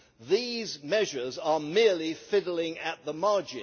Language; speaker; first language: English; native; English